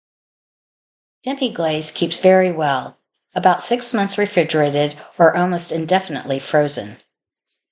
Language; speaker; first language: English; native; English